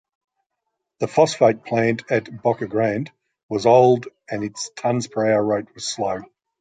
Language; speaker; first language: English; native; English